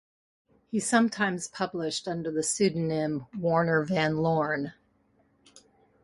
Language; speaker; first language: English; native; English